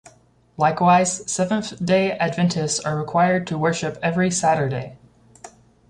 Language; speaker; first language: English; native; English